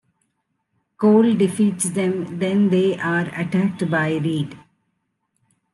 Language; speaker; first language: English; non-native, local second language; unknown